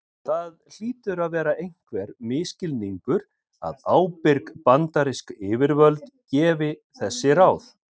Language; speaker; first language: Icelandic; native; Icelandic